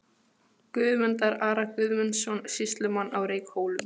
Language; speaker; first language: Icelandic; non-native, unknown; Polish